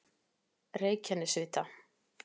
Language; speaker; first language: Icelandic; native; Icelandic